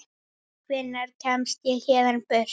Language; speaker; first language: Icelandic; native; Icelandic